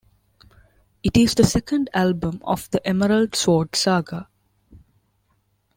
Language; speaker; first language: English; non-native, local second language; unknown